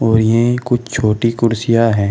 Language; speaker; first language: Hindi; native; Hindi